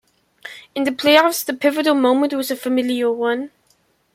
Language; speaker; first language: English; native; English